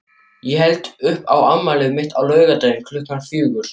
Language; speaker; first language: Icelandic; non-native, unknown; German